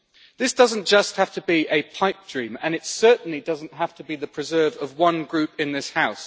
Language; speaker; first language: English; native; English